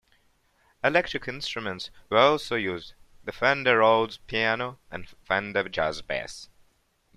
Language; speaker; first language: English; non-native, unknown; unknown